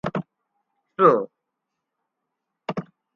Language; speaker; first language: English; non-native, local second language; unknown